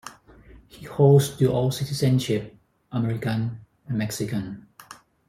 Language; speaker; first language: English; non-native, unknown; Thai